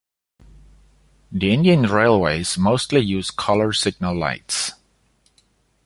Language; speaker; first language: English; non-native, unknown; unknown